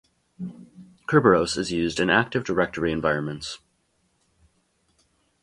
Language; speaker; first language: English; native; English